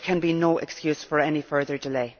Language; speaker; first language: English; native; English